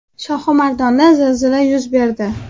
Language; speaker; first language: Uzbek; native; Uzbek